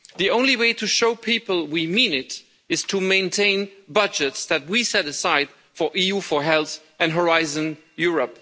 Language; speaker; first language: English; non-native, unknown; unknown